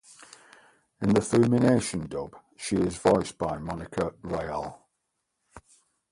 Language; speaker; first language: English; native; English